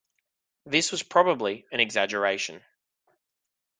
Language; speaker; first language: English; native; English